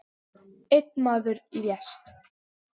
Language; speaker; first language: Icelandic; non-native, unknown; English